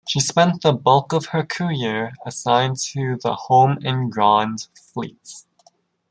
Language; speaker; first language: English; native; English